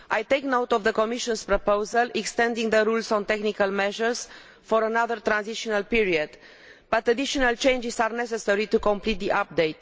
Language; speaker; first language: English; non-native, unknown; Romanian